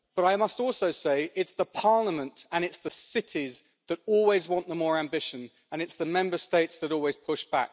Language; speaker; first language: English; native; English